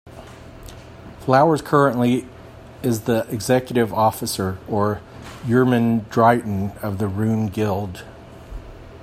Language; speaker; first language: English; non-native, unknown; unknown